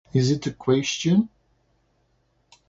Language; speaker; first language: English; non-native, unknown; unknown